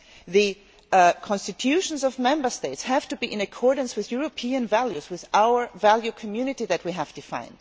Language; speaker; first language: English; non-native, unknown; German